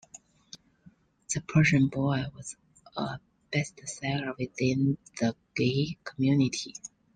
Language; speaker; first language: English; non-native, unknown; Chinese